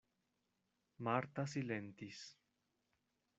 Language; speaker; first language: Esperanto; non-native, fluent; Spanish